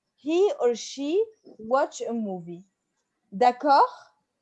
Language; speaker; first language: English; non-native, fluent; French